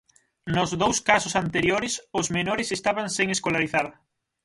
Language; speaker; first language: Galician; native; Galician